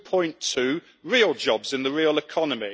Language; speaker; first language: English; native; English